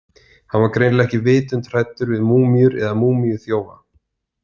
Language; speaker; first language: Icelandic; native; Icelandic